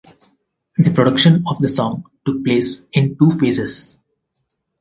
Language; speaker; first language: English; non-native, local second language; Telugu